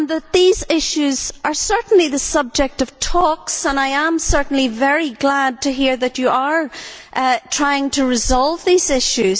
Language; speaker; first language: English; native; English